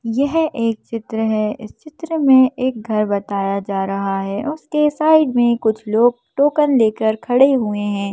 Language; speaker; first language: Hindi; native; Hindi